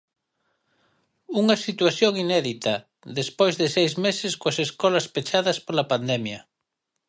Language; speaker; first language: Galician; native; Galician